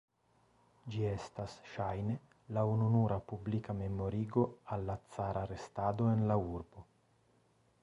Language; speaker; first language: Esperanto; non-native, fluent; Italian